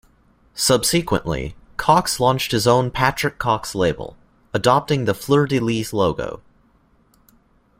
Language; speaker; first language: English; native; English